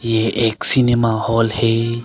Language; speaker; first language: Hindi; early bilingual, other home language; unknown